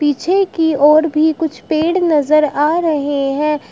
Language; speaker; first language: Hindi; native; Hindi